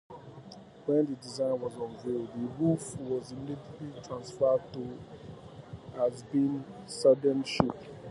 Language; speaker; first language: English; native; English